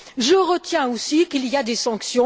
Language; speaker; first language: French; native; French